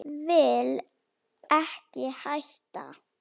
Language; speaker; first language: Icelandic; non-native, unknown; Slovak